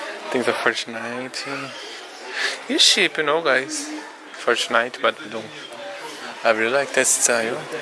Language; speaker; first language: English; non-native, fluent; Portuguese